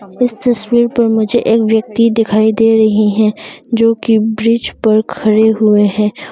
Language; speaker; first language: Hindi; non-native, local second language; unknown